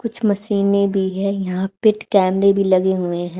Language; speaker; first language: Hindi; native; Hindi